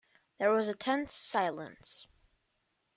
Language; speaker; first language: English; non-native, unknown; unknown